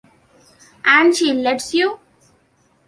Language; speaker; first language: English; non-native, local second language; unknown